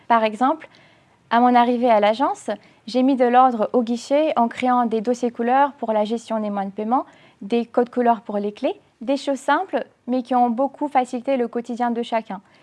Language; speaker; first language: French; non-native, fluent; Romanian